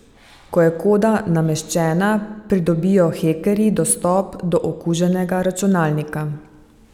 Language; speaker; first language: Slovenian; native; Slovenian